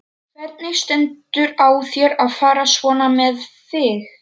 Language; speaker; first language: Icelandic; non-native, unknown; Polish